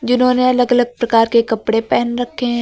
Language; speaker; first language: Hindi; native; Hindi